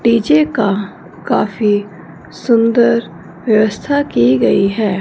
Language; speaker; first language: Hindi; non-native, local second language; Punjabi